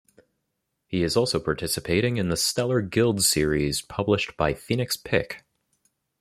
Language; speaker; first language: English; native; English